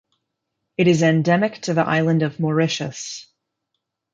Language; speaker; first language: English; native; English